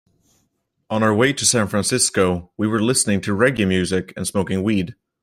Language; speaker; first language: English; native; English